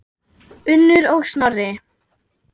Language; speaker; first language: Icelandic; non-native, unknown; German